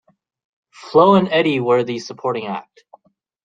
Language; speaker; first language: English; native; English